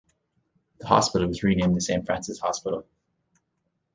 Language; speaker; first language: English; native; English